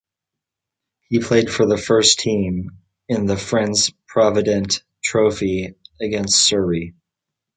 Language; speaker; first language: English; native; English